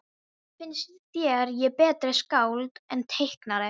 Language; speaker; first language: Icelandic; non-native, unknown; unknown